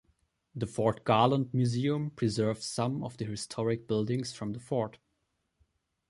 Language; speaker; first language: English; non-native, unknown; German